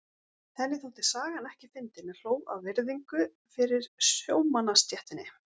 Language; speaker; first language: Icelandic; native; Icelandic